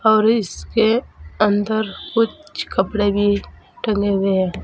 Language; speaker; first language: Hindi; native; Hindi